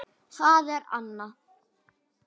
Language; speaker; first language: Icelandic; native; Icelandic